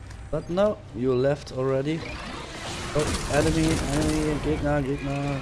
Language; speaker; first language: English; non-native, fluent; German